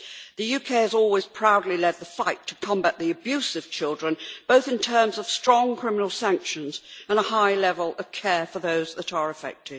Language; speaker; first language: English; native; English